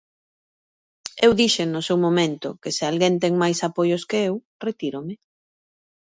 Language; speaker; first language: Galician; native; Galician